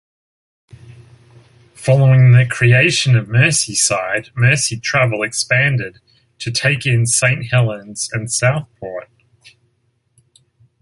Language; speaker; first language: English; native; English